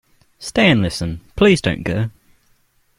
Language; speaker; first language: English; native; English